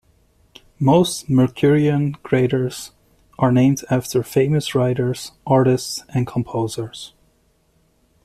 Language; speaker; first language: English; native; English